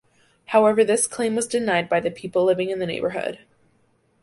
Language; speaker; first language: English; native; English